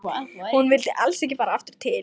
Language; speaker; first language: Icelandic; non-native, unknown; Lithuanian